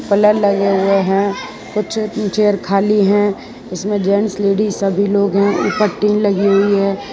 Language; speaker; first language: Hindi; non-native, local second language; Gujarati